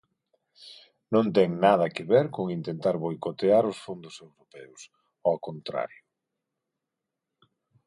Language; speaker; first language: Galician; non-native, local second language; Spanish